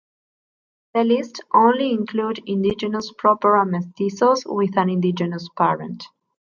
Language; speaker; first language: English; non-native, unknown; Spanish